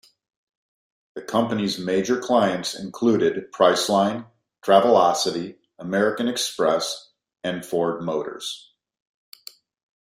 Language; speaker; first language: English; native; English